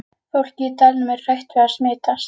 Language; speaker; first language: Icelandic; native; Icelandic